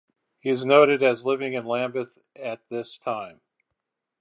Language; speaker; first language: English; native; English